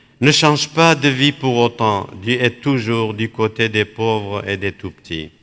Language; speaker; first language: French; non-native, fluent; Aramaic